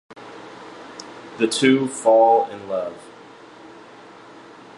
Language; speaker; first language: English; native; English